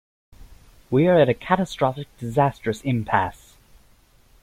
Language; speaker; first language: English; native; English